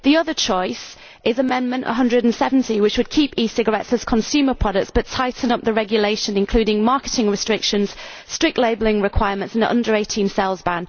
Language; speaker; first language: English; native; English